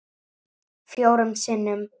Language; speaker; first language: Icelandic; native; Icelandic